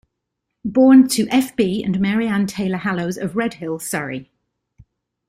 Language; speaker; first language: English; native; English